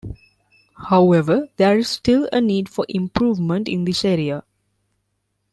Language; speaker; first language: English; non-native, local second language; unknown